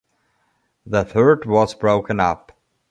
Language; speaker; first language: English; non-native, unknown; German